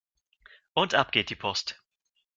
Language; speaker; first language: German; non-native, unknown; Russian